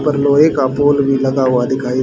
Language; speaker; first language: Hindi; native; Hindi